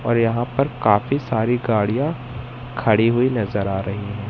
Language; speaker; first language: Hindi; native; Hindi